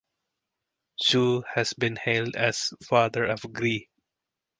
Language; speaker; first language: English; non-native, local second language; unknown